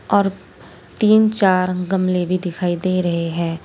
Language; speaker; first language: Hindi; native; Hindi